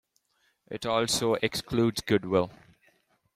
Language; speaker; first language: English; non-native, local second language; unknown